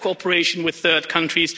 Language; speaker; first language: English; non-native, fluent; Dutch